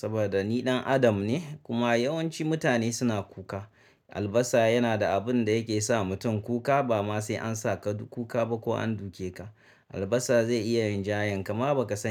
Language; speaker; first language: Hausa; native; Hausa